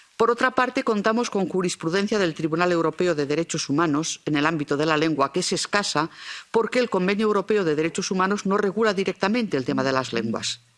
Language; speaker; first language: Spanish; non-native, local second language; Catalan